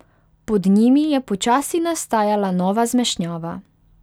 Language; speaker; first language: Slovenian; non-native, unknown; Hungarian